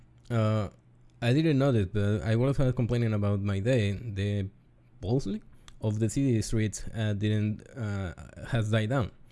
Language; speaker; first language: English; non-native, learner; Spanish